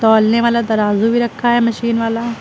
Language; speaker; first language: Hindi; native; Hindi